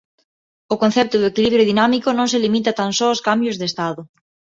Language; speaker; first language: Galician; non-native, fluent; Spanish